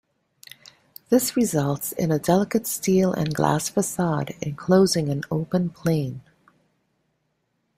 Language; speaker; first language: English; native; English